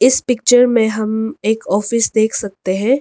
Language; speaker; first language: Hindi; non-native, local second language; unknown